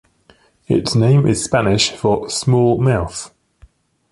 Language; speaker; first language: English; native; English